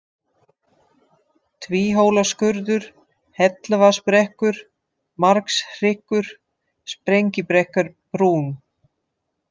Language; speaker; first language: Icelandic; non-native, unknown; Dutch